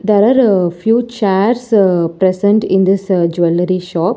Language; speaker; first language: English; non-native, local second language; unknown